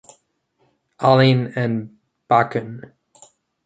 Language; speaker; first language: English; non-native, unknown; Catalan